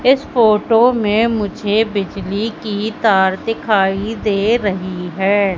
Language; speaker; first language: Hindi; native; Hindi